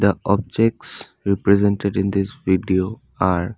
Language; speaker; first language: English; non-native, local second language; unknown